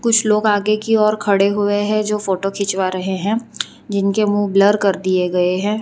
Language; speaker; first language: Hindi; non-native, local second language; Gujarati